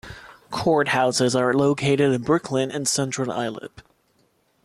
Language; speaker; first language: English; non-native, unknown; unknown